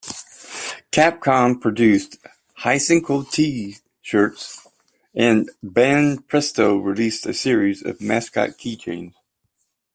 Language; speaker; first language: English; native; English